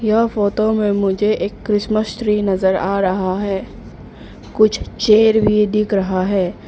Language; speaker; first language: Hindi; non-native, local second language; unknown